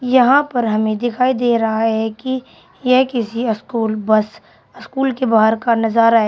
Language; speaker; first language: Hindi; native; Hindi